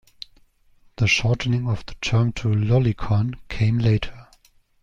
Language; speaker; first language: English; non-native, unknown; German